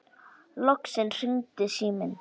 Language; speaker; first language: Icelandic; native; Icelandic